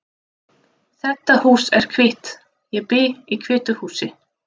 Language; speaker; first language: Icelandic; non-native, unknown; Russian